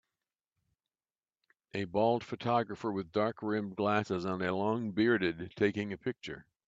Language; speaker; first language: English; native; English